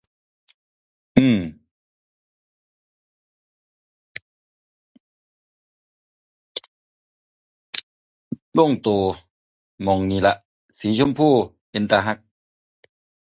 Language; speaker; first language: Thai; non-native, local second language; Northeastern Thai